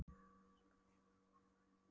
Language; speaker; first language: Icelandic; non-native, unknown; Polish